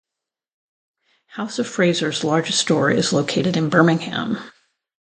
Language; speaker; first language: English; native; English